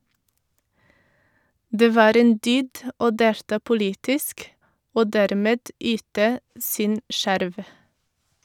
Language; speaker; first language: Norwegian; non-native, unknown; Portuguese